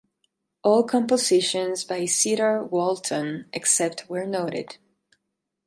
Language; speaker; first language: English; non-native, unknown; Spanish